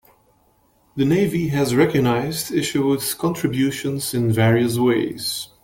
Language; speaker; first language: English; native; English